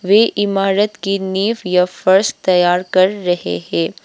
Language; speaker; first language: Hindi; non-native, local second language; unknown